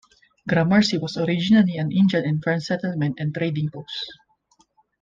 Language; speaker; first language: English; non-native, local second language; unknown